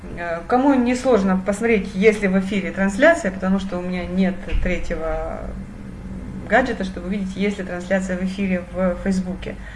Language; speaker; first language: Russian; native; Russian